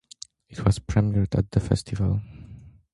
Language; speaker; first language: English; non-native, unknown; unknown